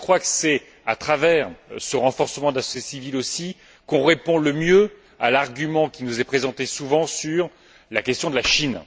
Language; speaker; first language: French; native; French